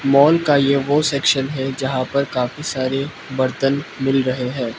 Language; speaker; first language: Hindi; non-native, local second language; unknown